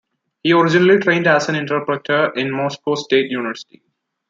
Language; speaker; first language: English; non-native, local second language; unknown